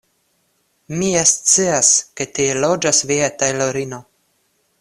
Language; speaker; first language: Esperanto; non-native, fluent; Russian